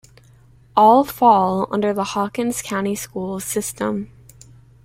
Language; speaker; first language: English; native; English